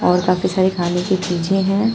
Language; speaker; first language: Hindi; native; Hindi